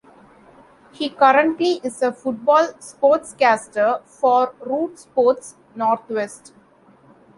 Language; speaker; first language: English; non-native, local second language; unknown